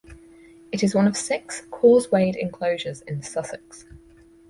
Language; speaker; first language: English; native; English